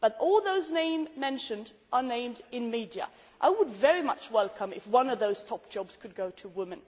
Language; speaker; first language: English; non-native, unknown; Swedish